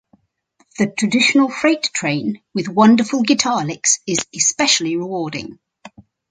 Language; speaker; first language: English; native; English